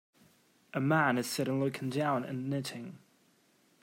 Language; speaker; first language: English; native; English